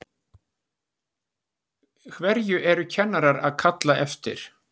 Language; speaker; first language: Icelandic; native; Icelandic